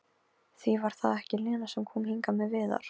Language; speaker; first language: Icelandic; non-native, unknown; Polish